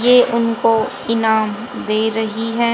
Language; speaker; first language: Hindi; native; Hindi